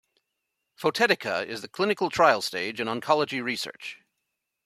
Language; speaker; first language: English; native; English